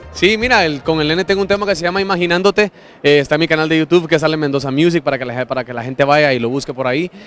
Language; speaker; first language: Spanish; native; Spanish